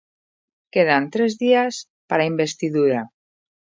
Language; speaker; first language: Galician; native; Galician